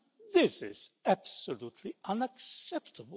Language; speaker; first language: English; non-native, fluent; Polish